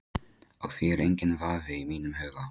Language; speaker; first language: Icelandic; non-native, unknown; Polish